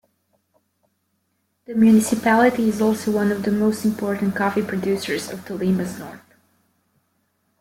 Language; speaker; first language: English; native; English